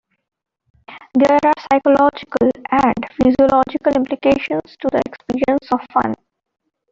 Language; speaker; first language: English; non-native, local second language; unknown